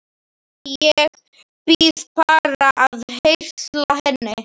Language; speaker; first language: Icelandic; non-native, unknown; Slovak